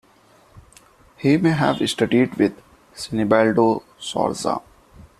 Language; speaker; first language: English; non-native, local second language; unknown